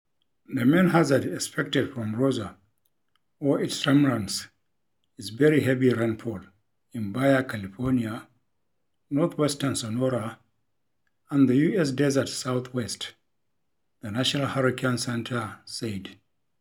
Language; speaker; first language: English; non-native, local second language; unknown